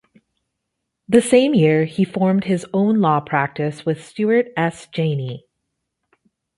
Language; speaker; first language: English; native; English